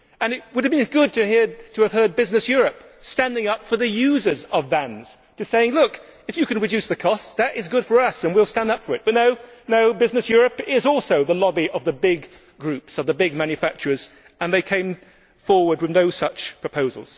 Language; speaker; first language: English; native; English